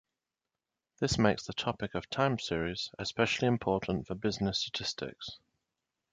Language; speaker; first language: English; native; English